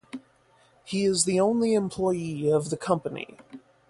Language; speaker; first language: English; native; English